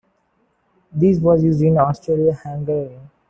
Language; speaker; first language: English; native; English